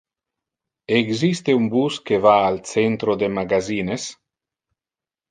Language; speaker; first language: Interlingua; non-native, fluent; Italian